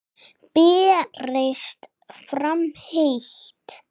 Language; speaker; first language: Icelandic; non-native, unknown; English